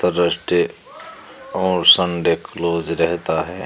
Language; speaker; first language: Hindi; native; Hindi